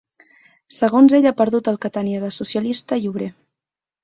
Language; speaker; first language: Catalan; native; Catalan